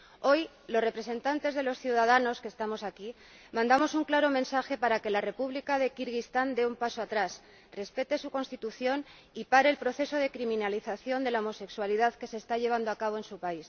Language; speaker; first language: Spanish; native; Spanish